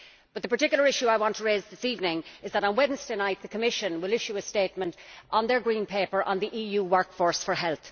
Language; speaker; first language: English; native; English